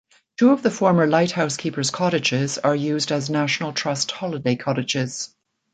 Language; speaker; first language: English; native; English